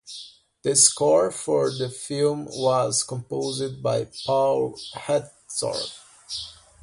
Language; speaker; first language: English; non-native, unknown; Portuguese